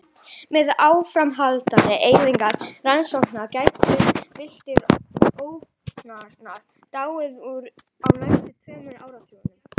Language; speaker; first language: Icelandic; native; Icelandic